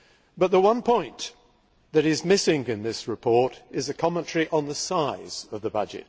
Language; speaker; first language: English; native; English